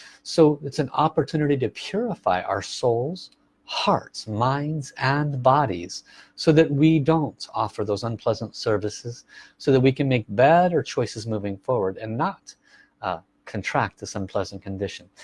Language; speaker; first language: English; native; English